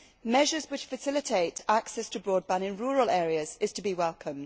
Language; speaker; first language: English; native; English